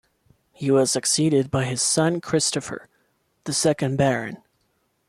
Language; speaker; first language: English; non-native, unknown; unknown